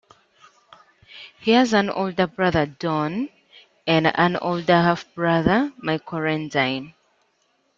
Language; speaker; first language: English; native; English